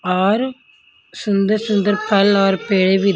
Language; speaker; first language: Hindi; non-native, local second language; Punjabi